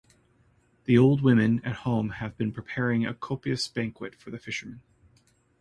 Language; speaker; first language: English; native; English